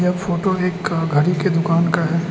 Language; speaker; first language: Hindi; non-native, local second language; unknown